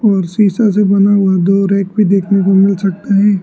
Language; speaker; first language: Hindi; non-native, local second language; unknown